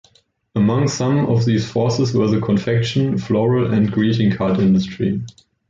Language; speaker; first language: English; non-native, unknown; German